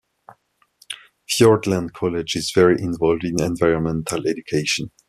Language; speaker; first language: English; non-native, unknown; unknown